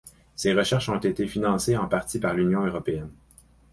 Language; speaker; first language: French; native; French